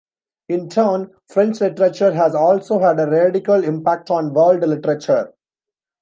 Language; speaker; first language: English; non-native, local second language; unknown